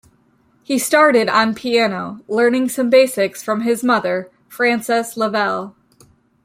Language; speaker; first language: English; native; English